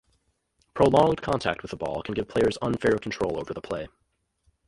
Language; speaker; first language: English; native; English